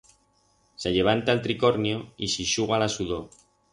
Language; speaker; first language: Aragonese; non-native, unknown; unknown